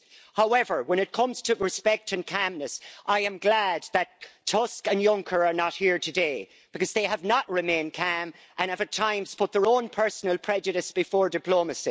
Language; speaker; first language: English; native; English